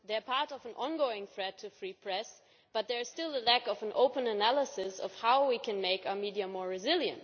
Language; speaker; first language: English; non-native, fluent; German